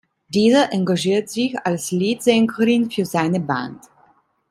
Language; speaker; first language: German; non-native, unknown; Italian